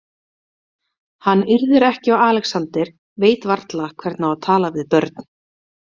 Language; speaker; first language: Icelandic; native; Icelandic